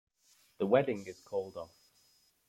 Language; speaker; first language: English; native; English